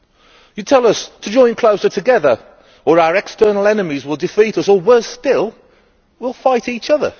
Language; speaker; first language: English; native; English